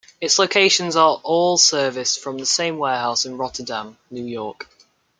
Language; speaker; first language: English; native; English